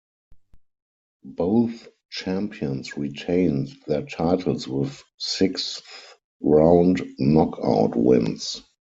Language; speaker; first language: English; non-native, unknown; German